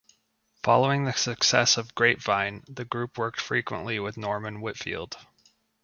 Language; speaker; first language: English; native; English